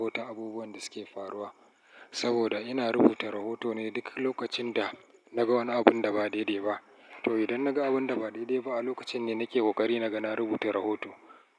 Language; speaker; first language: Hausa; native; Hausa